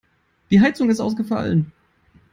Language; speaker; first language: English; non-native, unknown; German